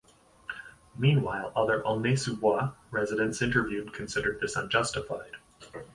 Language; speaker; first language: English; native; English